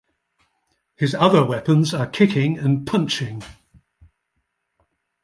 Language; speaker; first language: English; native; English